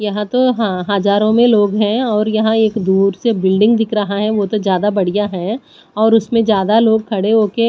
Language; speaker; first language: Hindi; non-native, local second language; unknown